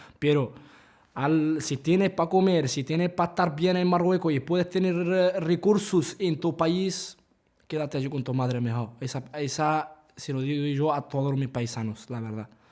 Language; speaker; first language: Spanish; early bilingual, other home language; Arabic